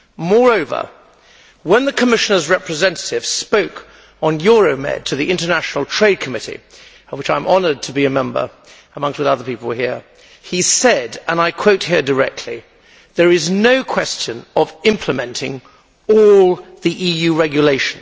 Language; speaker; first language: English; native; English